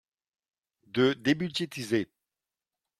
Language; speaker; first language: French; non-native, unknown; Dutch